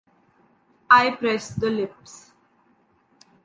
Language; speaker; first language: English; non-native, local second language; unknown